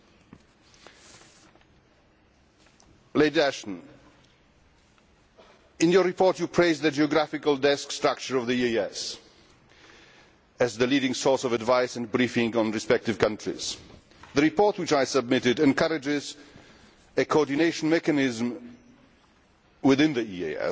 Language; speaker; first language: English; non-native, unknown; Polish